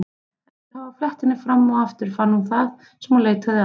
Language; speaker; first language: Icelandic; native; Icelandic